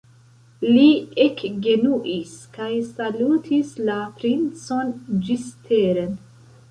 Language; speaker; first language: Esperanto; non-native, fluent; Central Kurdish